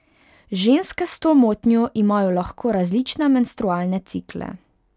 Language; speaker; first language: Slovenian; non-native, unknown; Hungarian